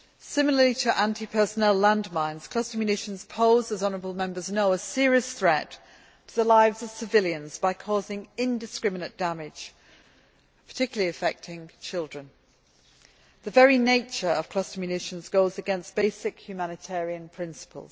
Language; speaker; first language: English; native; English